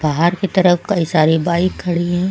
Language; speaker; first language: Hindi; native; Hindi